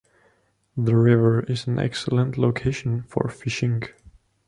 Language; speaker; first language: English; non-native, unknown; Estonian